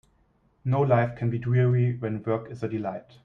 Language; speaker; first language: English; non-native, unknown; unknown